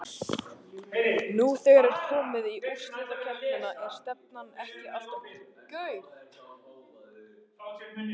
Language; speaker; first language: Icelandic; native; Icelandic